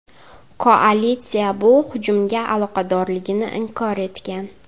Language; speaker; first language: Uzbek; native; Uzbek